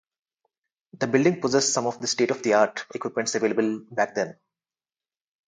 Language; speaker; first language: English; non-native, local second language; Telugu